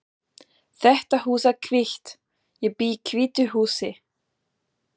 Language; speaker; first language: Icelandic; non-native, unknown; German